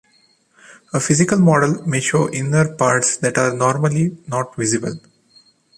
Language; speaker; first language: English; non-native, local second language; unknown